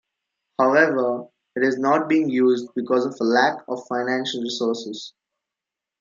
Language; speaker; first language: English; non-native, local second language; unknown